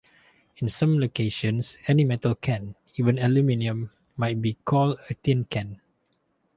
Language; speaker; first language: English; non-native, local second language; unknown